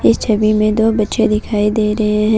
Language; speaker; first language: Hindi; non-native, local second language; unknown